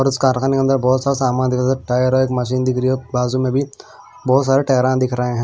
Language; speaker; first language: Hindi; non-native, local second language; Punjabi